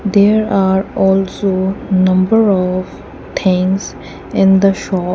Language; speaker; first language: English; non-native, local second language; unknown